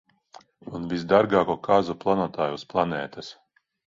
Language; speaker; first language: Latvian; non-native, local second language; Russian